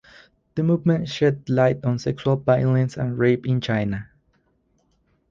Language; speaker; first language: English; non-native, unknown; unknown